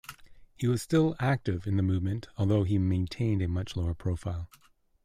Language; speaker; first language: English; native; English